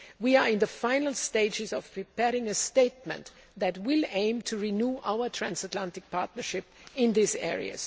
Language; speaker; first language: English; non-native, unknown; German